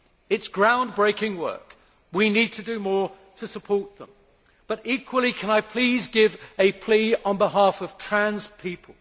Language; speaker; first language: English; native; English